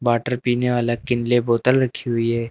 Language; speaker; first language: Hindi; native; Hindi